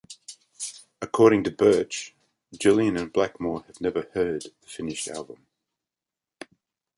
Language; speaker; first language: English; native; English